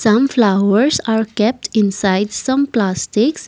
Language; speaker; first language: English; non-native, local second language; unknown